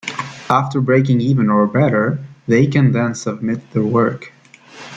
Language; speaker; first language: English; native; English